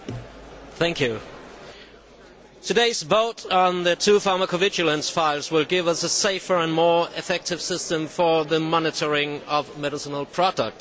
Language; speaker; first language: English; non-native, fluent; Danish